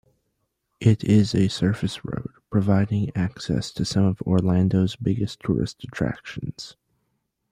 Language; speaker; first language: English; native; English